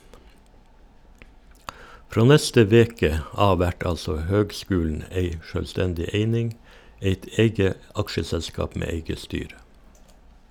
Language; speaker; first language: Norwegian; native; Norwegian